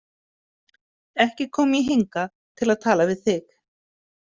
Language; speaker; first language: Icelandic; native; Icelandic